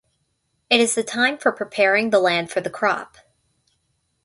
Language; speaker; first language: English; native; English